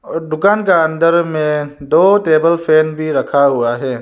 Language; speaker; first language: Hindi; non-native, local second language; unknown